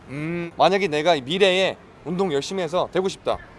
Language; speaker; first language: Korean; native; Korean